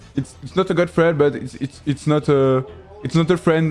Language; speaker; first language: English; non-native, learner; French